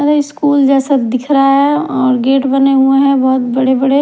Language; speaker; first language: Hindi; native; Hindi